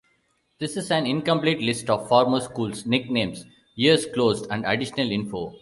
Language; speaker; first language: English; non-native, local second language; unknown